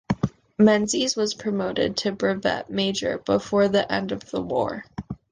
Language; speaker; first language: English; native; English